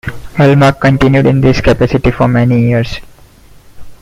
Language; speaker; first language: English; non-native, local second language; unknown